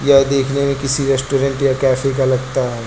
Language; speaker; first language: Hindi; native; Hindi